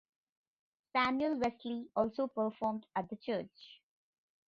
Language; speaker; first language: English; non-native, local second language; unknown